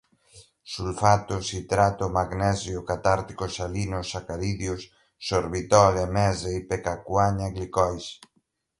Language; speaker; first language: Portuguese; non-native, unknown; Galician